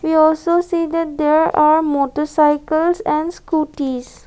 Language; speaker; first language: English; non-native, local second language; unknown